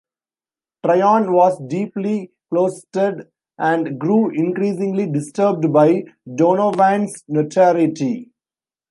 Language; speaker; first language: English; non-native, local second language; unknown